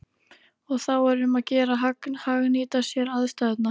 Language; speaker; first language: Icelandic; native; Icelandic